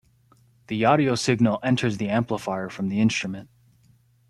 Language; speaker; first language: English; native; English